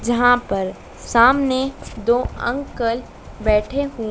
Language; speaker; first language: Hindi; native; Hindi